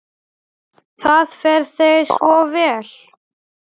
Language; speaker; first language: Icelandic; non-native, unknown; Polish